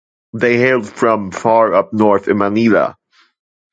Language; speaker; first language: English; non-native, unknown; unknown